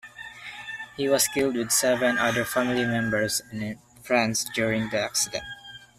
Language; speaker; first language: English; non-native, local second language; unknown